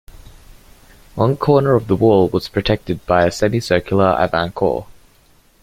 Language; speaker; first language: English; native; English